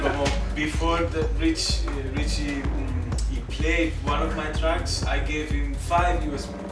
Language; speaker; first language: English; non-native, fluent; Italian